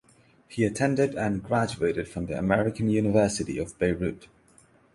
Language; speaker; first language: English; non-native, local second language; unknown